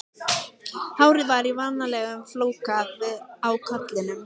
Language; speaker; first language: Icelandic; native; Icelandic